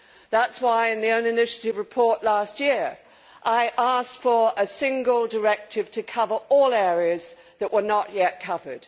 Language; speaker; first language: English; native; English